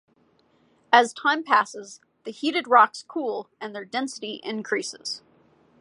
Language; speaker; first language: English; native; English